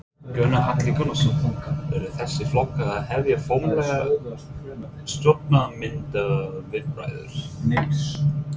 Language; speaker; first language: Icelandic; non-native, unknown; English